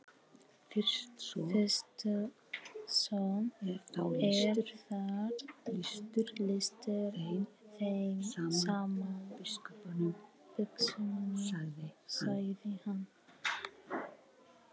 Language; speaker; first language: Icelandic; non-native, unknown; Arabic